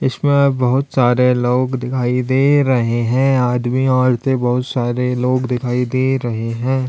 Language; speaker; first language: Hindi; native; Hindi